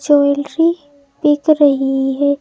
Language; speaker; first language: Hindi; native; Hindi